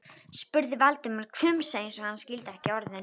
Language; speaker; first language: Icelandic; native; Icelandic